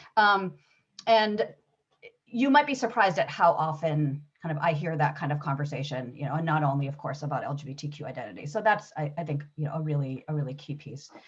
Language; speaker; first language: English; early bilingual, other home language; Hebrew